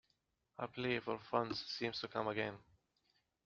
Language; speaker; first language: English; native; English